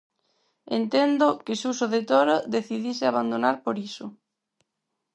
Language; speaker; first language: Galician; non-native, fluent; Spanish